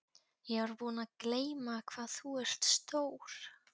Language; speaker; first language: Icelandic; non-native, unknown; Polish